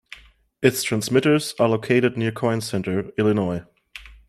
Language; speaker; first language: English; non-native, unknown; German